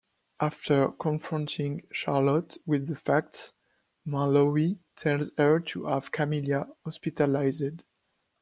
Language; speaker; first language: English; non-native, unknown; French